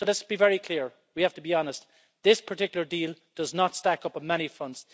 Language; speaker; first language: English; native; English